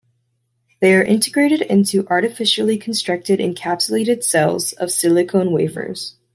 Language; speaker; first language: English; native; English